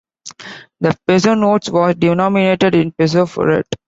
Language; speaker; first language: English; non-native, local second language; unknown